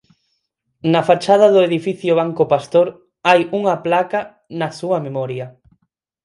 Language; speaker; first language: Galician; non-native, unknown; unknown